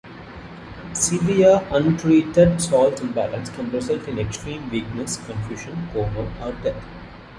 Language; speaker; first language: English; non-native, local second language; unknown